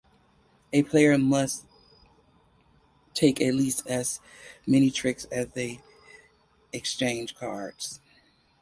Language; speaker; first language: English; native; English